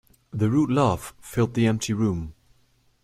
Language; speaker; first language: English; non-native, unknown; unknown